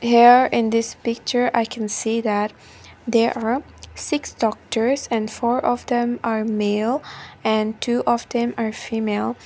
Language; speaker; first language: English; non-native, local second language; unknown